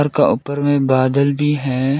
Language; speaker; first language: Hindi; non-native, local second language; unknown